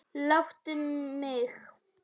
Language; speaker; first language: Icelandic; non-native, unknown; Polish